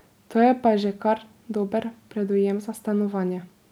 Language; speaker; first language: Slovenian; native; Slovenian